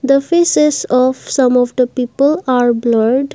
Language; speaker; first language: English; non-native, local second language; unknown